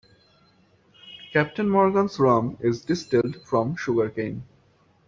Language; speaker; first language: English; non-native, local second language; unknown